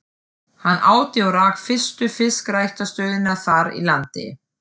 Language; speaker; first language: Icelandic; non-native, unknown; German